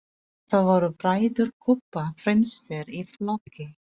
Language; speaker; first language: Icelandic; non-native, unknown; Filipino